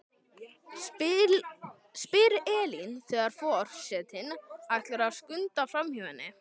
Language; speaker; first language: Icelandic; native; Icelandic